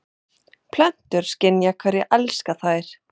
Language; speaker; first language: Icelandic; non-native, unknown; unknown